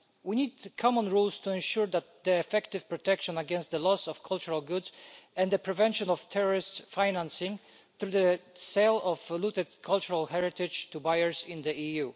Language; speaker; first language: English; non-native, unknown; Polish